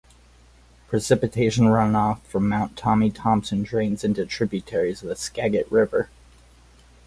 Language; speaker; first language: English; native; English